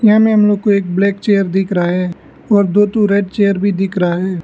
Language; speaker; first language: Hindi; non-native, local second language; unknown